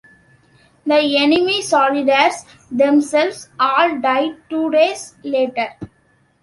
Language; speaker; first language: English; non-native, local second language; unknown